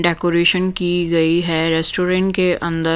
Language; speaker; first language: Hindi; non-native, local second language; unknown